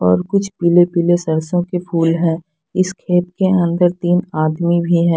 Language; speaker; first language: Hindi; non-native, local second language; Punjabi